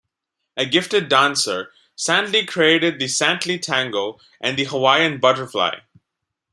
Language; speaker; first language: English; non-native, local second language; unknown